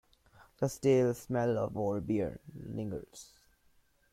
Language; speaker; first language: English; non-native, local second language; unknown